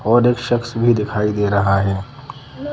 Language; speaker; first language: Hindi; native; Hindi